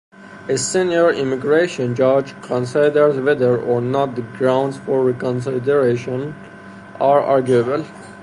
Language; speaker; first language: English; non-native, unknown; Persian